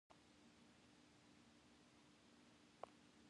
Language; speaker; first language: English; non-native, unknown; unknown